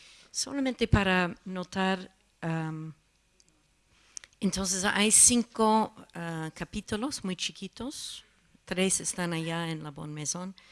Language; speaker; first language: Spanish; non-native, fluent; English